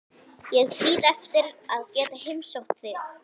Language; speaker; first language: Icelandic; native; Icelandic